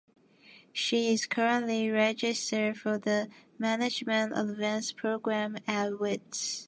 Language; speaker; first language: English; non-native, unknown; Japanese